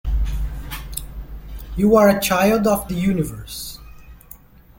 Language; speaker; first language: English; native; English